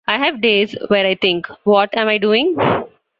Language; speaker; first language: English; non-native, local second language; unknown